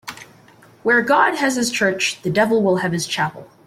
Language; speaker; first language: English; native; English